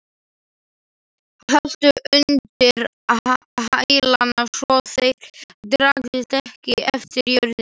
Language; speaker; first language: Icelandic; non-native, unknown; Slovak